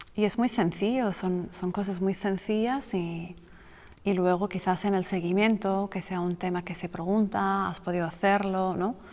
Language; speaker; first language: Spanish; non-native, fluent; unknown